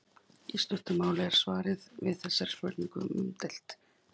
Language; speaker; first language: Icelandic; native; Icelandic